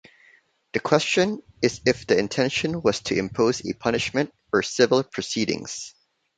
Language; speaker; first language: English; non-native, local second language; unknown